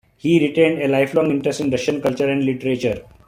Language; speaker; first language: English; non-native, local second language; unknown